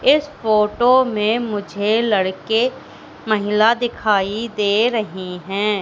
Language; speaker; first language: Hindi; native; Hindi